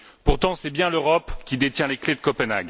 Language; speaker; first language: French; native; French